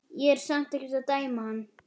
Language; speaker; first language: Icelandic; native; Icelandic